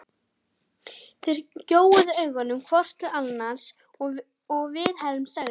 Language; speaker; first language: Icelandic; native; Icelandic